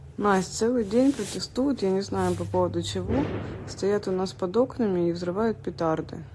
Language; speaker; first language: Russian; native; Russian